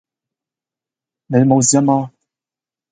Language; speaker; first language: Cantonese; native; Cantonese